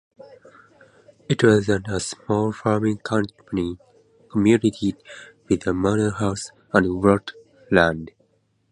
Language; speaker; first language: English; non-native, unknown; Japanese